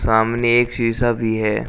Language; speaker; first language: Hindi; native; Hindi